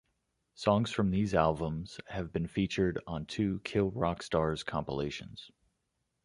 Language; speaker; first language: English; native; English